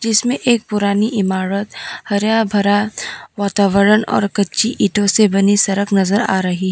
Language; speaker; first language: Hindi; non-native, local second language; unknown